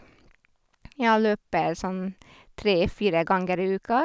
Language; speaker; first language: Norwegian; non-native, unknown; Hungarian